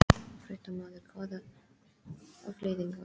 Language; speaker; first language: Icelandic; non-native, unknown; English